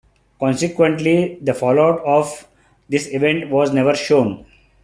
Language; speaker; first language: English; non-native, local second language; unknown